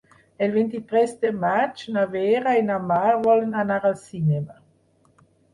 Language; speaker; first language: Catalan; non-native, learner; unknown